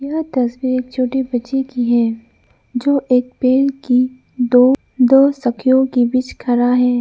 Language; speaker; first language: Hindi; non-native, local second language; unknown